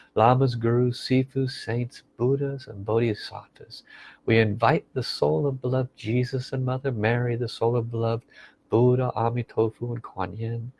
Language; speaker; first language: English; native; English